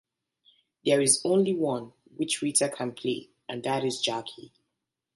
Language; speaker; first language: English; native; English